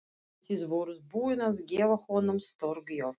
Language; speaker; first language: Icelandic; non-native, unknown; Russian